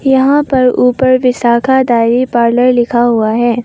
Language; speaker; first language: Hindi; non-native, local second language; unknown